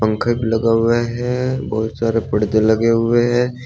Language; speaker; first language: Hindi; native; Hindi